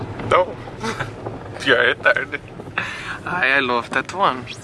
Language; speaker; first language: English; non-native, learner; Portuguese